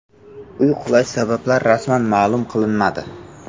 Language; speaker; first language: Uzbek; native; Uzbek